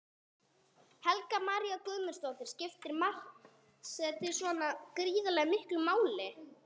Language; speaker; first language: Icelandic; non-native, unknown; English